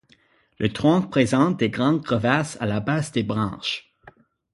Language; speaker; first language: French; non-native, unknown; English